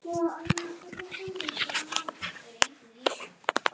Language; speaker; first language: Icelandic; native; Icelandic